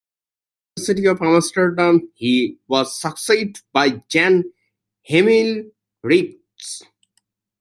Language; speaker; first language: English; native; English